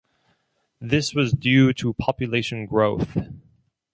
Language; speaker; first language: English; non-native, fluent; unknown